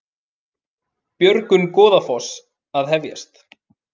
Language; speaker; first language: Icelandic; native; Icelandic